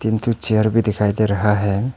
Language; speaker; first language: Hindi; non-native, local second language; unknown